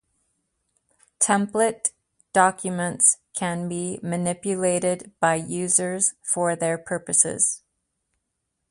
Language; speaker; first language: English; native; English